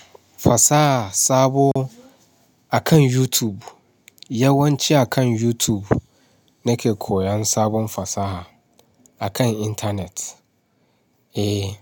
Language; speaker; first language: Hausa; non-native, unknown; Yoruba